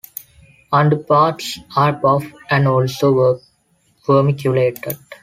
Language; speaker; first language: English; non-native, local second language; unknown